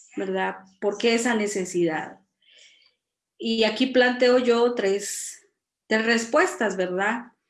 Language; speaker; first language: Spanish; non-native, local second language; Kʼicheʼ